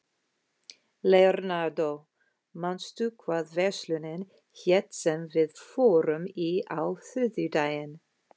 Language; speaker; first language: Icelandic; non-native, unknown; English